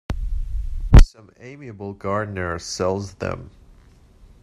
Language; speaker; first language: English; native; English